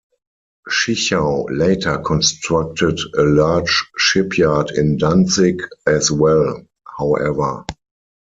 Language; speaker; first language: English; non-native, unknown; German